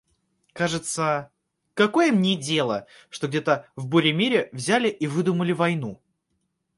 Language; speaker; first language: Russian; native; Russian